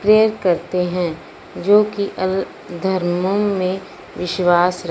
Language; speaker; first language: Hindi; non-native, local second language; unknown